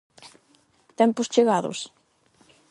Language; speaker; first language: Galician; non-native, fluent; Spanish